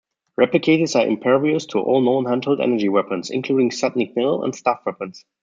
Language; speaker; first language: English; non-native, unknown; German